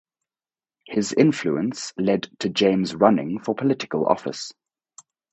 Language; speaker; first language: English; native; English